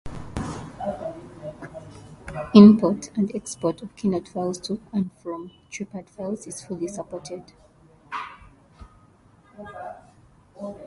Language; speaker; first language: English; native; English